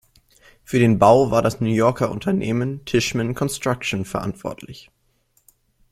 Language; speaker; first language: German; native; German